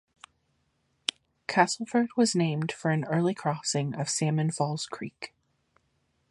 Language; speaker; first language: English; native; English